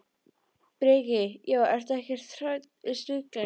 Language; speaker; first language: Icelandic; native; Icelandic